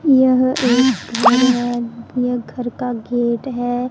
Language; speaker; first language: Hindi; non-native, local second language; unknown